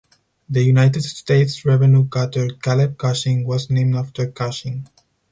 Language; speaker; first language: English; non-native, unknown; Spanish